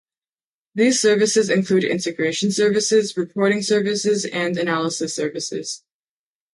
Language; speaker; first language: English; native; English